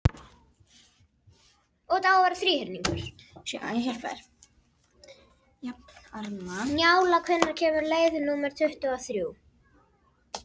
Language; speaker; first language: Icelandic; native; Icelandic